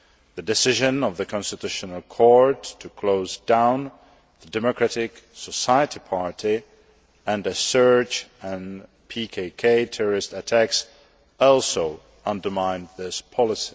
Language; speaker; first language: English; non-native, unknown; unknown